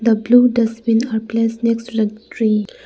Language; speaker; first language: English; non-native, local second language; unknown